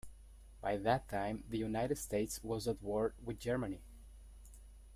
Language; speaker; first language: English; non-native, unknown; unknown